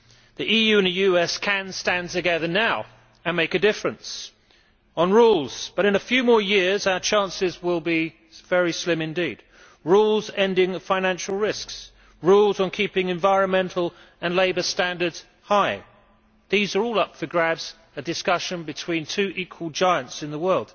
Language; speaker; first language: English; native; English